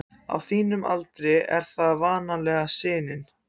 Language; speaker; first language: Icelandic; non-native, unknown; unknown